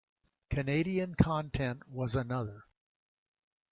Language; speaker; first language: English; native; English